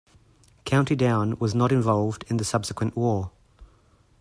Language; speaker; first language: English; native; English